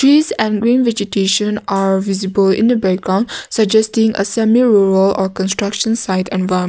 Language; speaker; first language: English; non-native, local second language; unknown